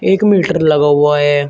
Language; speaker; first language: Hindi; native; Hindi